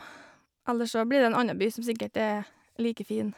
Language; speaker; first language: Norwegian; native; Norwegian